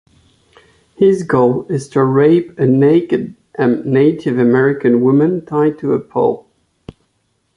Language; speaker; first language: English; non-native, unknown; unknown